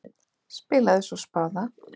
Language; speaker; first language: Icelandic; native; Icelandic